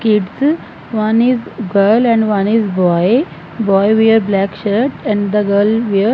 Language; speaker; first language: English; non-native, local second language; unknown